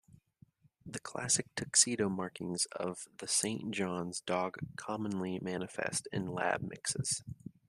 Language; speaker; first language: English; native; English